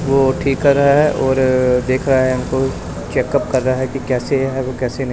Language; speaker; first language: Hindi; non-native, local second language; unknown